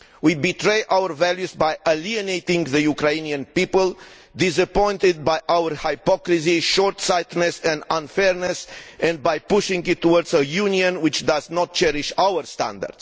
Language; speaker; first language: English; non-native, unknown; Romanian